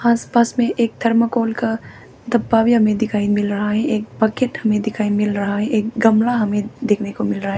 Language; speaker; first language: Hindi; non-native, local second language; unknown